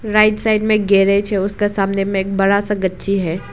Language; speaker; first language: Hindi; non-native, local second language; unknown